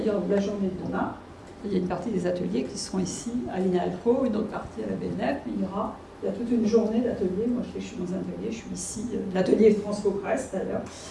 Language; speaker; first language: French; native; French